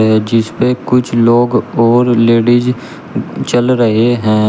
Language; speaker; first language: Hindi; native; Hindi